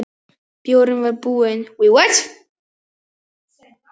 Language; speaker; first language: Icelandic; non-native, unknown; Polish